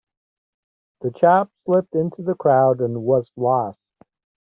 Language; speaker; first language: English; native; English